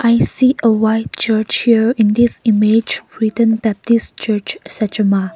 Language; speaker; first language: English; non-native, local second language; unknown